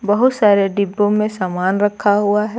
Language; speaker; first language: Hindi; native; Hindi